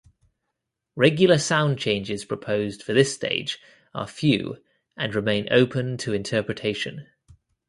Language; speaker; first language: English; native; English